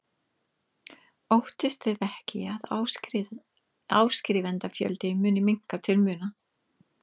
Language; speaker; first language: Icelandic; non-native, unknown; English